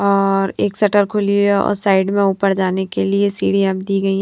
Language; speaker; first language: Hindi; native; Hindi